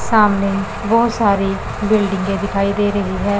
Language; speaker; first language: Hindi; non-native, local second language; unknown